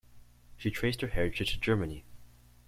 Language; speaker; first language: English; native; English